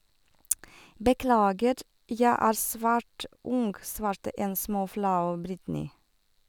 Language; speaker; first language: Norwegian; non-native, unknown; Russian